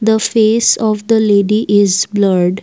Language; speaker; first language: English; non-native, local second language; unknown